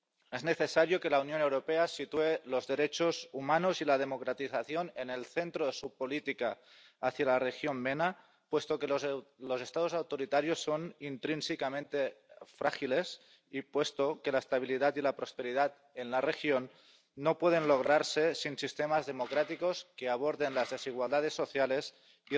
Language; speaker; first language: Spanish; non-native, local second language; Catalan